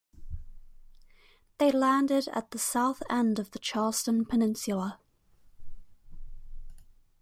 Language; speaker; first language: English; native; English